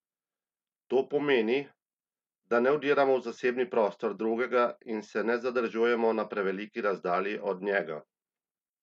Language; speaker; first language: Slovenian; native; Slovenian